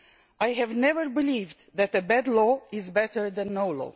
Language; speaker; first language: English; non-native, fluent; Romanian